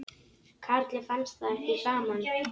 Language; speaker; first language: Icelandic; native; Icelandic